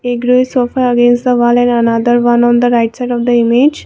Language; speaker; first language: English; non-native, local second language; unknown